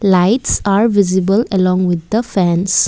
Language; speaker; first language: English; non-native, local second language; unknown